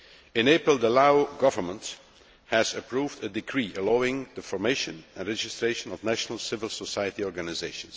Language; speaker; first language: English; non-native, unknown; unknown